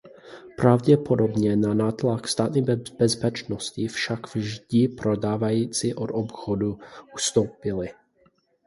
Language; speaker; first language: Czech; non-native, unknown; English